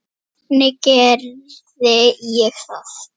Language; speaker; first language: Icelandic; native; Icelandic